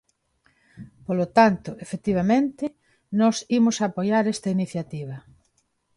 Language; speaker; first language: Galician; non-native, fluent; Spanish